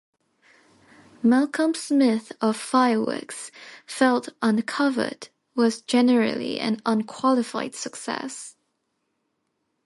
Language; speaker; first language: English; native; English